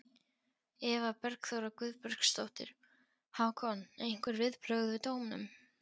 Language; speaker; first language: Icelandic; non-native, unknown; Polish